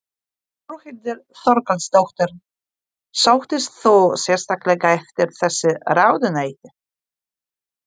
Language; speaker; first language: Icelandic; non-native, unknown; Polish